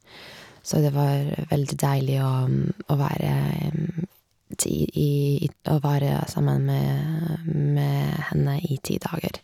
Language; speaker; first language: Norwegian; non-native, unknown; Lithuanian